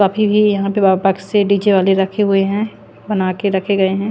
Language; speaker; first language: Hindi; non-native, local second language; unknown